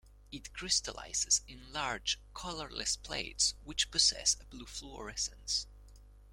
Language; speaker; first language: English; non-native, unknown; Spanish